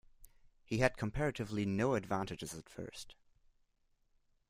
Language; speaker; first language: English; non-native, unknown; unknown